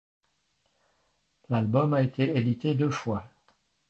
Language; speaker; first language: French; native; French